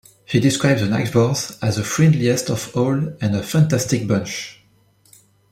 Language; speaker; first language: English; non-native, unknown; French